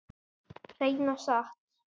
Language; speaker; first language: Icelandic; native; Icelandic